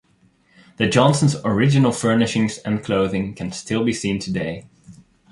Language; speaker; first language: English; non-native, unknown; Dutch